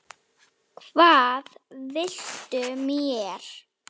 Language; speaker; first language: Icelandic; non-native, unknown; Slovak